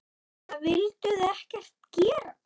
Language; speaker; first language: Icelandic; native; Icelandic